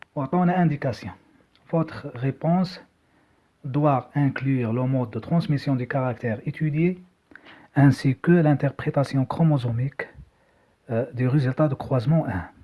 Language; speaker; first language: French; non-native, local second language; Arabic